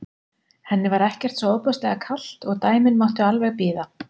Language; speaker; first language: Icelandic; native; Icelandic